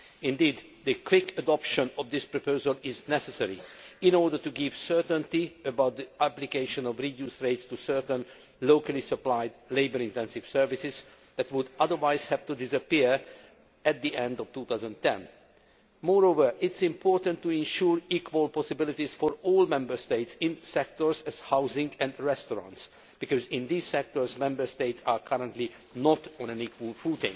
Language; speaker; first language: English; non-native, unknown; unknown